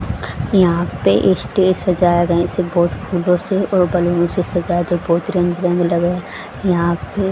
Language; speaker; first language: Hindi; native; Hindi